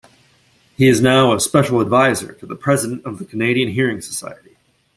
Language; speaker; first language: English; native; English